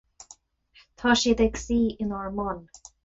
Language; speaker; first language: Irish; non-native, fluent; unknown